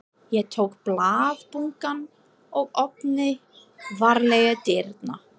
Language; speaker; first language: Icelandic; non-native, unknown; English